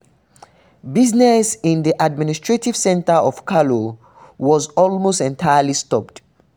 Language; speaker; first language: English; non-native, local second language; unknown